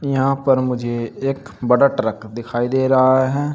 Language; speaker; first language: Hindi; native; Hindi